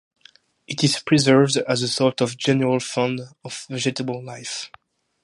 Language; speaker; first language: English; non-native, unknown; French